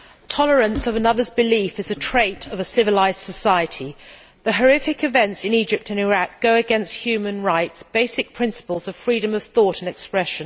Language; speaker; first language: English; native; English